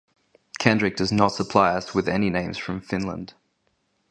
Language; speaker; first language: English; native; English